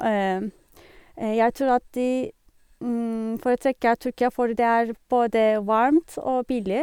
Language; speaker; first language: Norwegian; non-native, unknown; Turkish